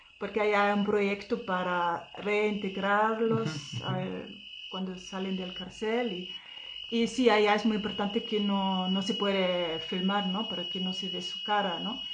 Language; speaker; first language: Spanish; non-native, fluent; German